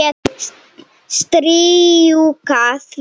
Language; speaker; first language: Icelandic; non-native, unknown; Slovenian